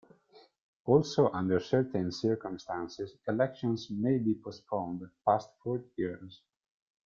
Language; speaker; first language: English; non-native, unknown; Italian